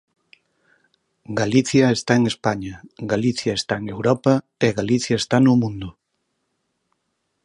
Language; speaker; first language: Galician; native; Galician